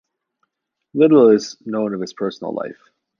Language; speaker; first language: English; native; English